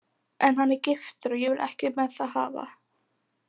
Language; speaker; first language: Icelandic; native; Icelandic